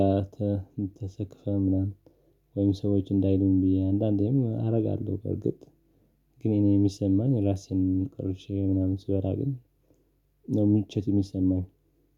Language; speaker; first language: Amharic; non-native, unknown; Tigrinya